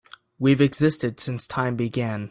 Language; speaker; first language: English; native; English